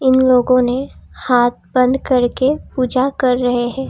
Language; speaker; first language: Hindi; non-native, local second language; Assamese